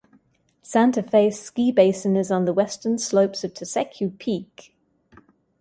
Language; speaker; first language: English; native; English